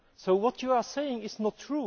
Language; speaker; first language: English; non-native, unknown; German